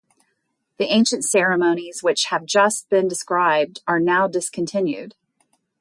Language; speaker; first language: English; native; English